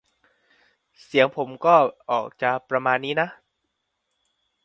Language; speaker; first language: English; non-native, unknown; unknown